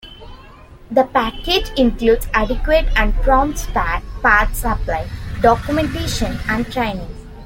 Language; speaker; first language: English; non-native, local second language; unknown